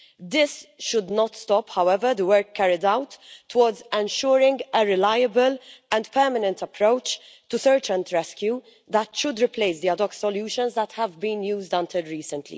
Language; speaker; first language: English; non-native, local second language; Maltese